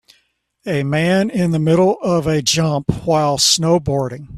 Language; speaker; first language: English; native; English